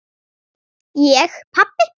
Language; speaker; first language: Icelandic; native; Icelandic